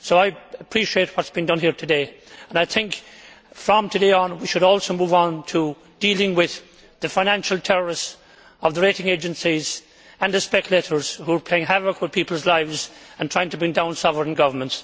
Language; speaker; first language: English; native; English